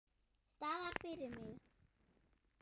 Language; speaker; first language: Icelandic; non-native, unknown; German